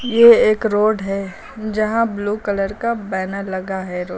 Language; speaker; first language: Hindi; native; Hindi